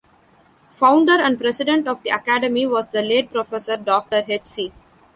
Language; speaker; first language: English; non-native, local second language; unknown